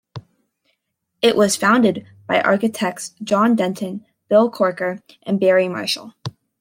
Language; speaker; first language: English; native; English